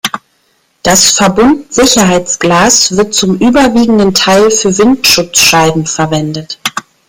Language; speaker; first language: German; native; German